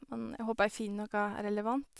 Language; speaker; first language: Norwegian; native; Norwegian